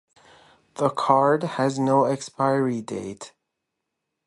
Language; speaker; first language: English; native; English